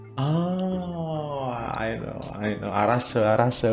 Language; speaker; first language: English; non-native, learner; Indonesian